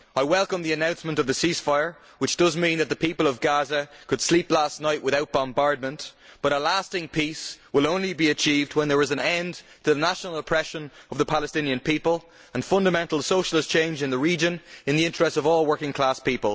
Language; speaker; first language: English; native; English